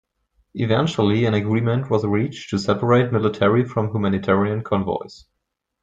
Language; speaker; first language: English; non-native, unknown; German